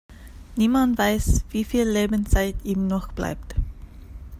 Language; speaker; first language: German; non-native, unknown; English